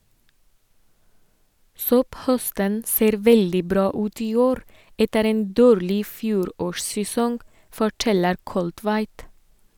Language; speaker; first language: Norwegian; non-native, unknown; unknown